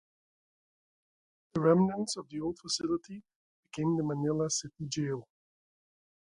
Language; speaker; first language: English; non-native, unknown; Dutch